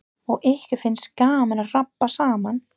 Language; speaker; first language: Icelandic; non-native, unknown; English